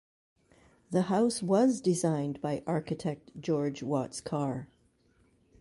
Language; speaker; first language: English; native; English